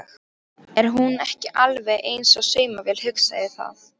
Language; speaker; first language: Icelandic; non-native, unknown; Polish